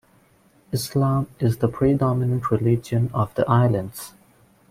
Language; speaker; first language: English; non-native, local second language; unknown